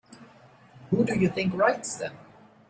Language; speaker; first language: English; non-native, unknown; German